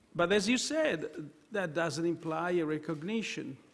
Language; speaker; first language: English; non-native, fluent; Italian